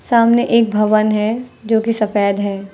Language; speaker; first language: Hindi; native; Hindi